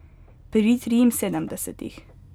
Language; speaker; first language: Slovenian; native; Slovenian